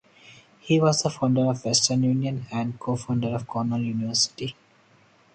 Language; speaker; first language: English; non-native, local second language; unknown